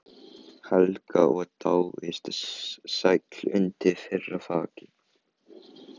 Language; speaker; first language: Icelandic; non-native, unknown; Chinese